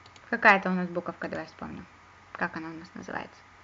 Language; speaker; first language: Russian; native; Russian